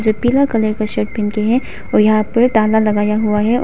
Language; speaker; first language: Hindi; non-native, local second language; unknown